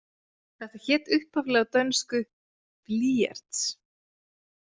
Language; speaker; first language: Icelandic; native; Icelandic